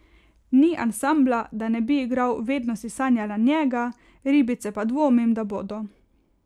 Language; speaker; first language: Slovenian; native; Slovenian